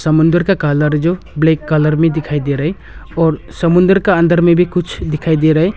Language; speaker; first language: Hindi; non-native, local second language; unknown